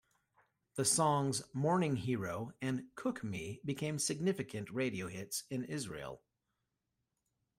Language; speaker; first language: English; native; English